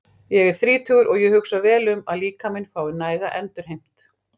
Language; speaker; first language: Icelandic; native; Icelandic